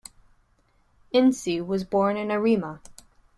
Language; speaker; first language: English; native; English